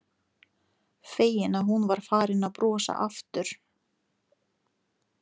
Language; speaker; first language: Icelandic; non-native, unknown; Lithuanian